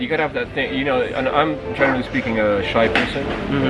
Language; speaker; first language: English; native; English